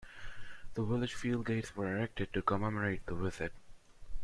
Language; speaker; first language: English; non-native, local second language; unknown